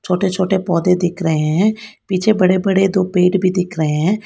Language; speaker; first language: Hindi; non-native, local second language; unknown